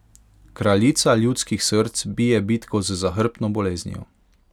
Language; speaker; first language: Slovenian; non-native, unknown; Hungarian